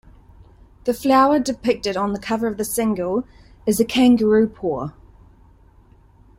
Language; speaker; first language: English; native; English